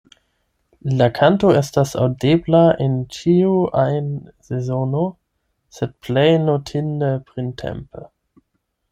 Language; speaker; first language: Esperanto; non-native, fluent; German